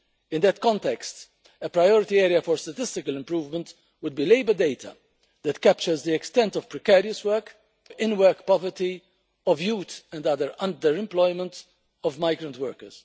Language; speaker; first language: English; non-native, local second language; Maltese